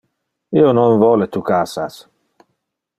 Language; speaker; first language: Interlingua; non-native, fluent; Dutch